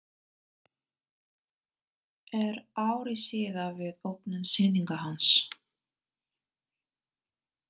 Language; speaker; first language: Icelandic; non-native, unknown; Korean